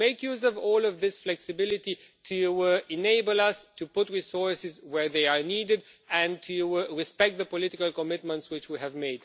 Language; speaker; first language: English; non-native, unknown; Romanian